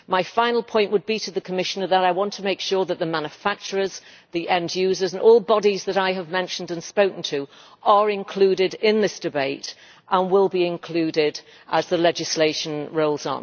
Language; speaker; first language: English; native; English